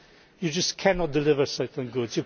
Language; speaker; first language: English; non-native, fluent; Polish